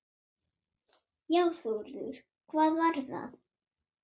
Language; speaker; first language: Icelandic; non-native, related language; Swedish